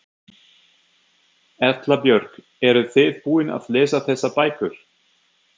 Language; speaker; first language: Icelandic; non-native, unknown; German